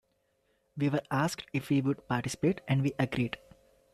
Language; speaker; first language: English; non-native, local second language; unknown